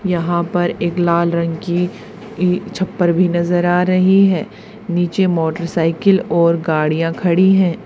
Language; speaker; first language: Hindi; native; Hindi